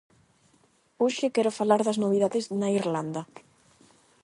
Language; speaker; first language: Galician; non-native, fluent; Spanish